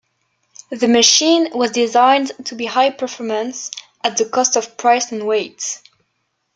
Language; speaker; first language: English; non-native, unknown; French